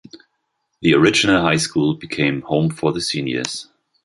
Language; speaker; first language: English; non-native, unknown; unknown